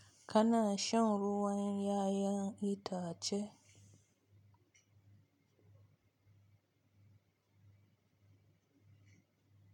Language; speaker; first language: Hausa; native; Hausa